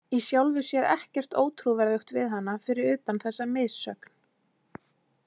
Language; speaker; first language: Icelandic; native; Icelandic